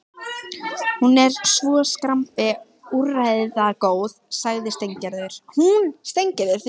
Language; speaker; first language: Icelandic; native; Icelandic